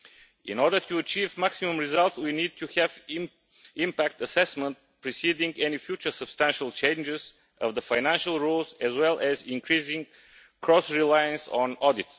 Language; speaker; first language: English; non-native, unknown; Bulgarian